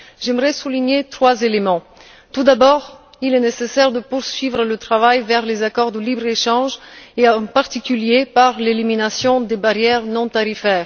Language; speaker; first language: French; non-native, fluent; Bulgarian